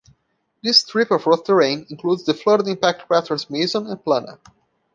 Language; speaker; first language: English; non-native, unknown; Portuguese